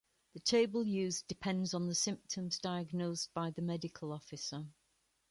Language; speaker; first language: English; native; English